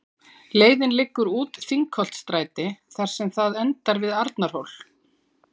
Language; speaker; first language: Icelandic; native; Icelandic